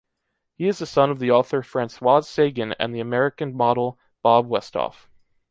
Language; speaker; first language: English; native; English